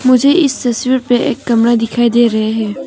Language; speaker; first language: Hindi; non-native, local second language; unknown